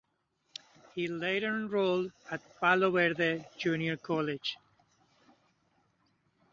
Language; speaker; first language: English; native; English